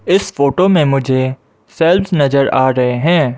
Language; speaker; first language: Hindi; non-native, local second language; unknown